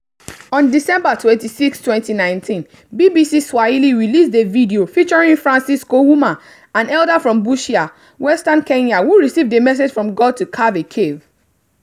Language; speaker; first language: English; non-native, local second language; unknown